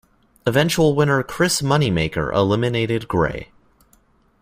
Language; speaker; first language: English; native; English